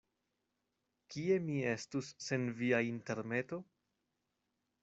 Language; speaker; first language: Esperanto; non-native, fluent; Spanish